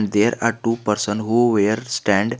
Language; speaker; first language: English; non-native, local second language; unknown